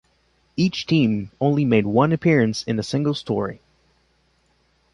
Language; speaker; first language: English; non-native, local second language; French